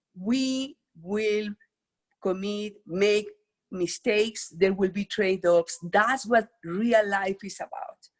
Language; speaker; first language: English; non-native, fluent; Spanish